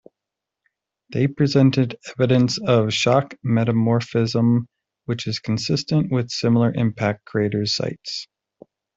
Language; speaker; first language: English; native; English